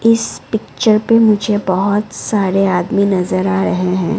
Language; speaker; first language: Hindi; non-native, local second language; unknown